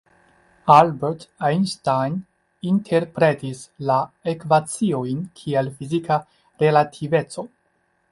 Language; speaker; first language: Esperanto; non-native, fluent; Chinese